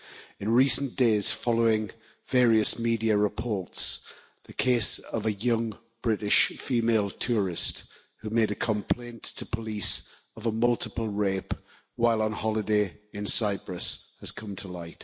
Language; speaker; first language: English; native; English